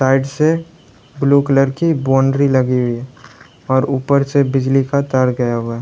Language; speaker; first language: Hindi; native; Hindi